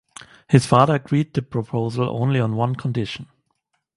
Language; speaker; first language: English; non-native, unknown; German